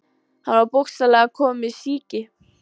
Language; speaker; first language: Icelandic; native; Icelandic